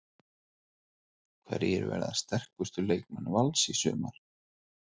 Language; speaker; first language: Icelandic; native; Icelandic